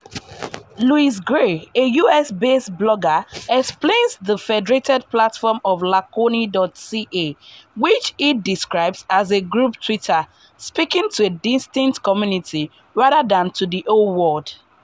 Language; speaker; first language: English; non-native, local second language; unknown